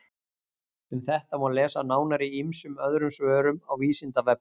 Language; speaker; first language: Icelandic; native; Icelandic